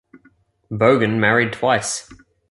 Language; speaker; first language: English; native; English